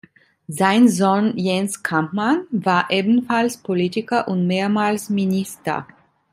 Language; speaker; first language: German; non-native, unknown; Italian